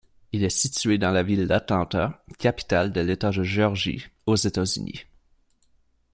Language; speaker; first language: French; native; French